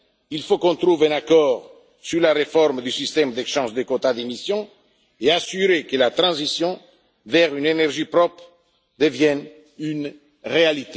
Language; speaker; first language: French; non-native, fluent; Italian